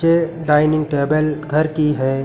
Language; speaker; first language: Hindi; native; Hindi